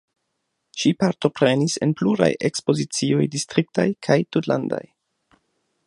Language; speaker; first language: Esperanto; non-native, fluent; German